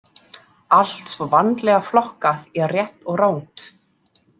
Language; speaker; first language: Icelandic; non-native, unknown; German